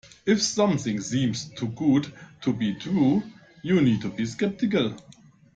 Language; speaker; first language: English; non-native, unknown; German